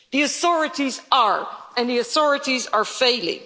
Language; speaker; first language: English; non-native, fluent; Dutch